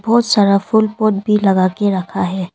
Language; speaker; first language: Hindi; non-native, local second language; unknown